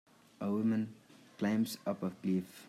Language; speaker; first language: English; non-native, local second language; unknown